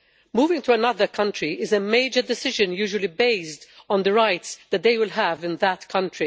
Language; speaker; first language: English; non-native, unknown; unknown